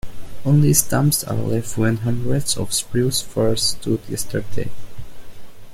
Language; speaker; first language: English; non-native, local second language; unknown